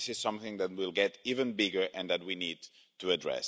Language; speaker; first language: English; non-native, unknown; Spanish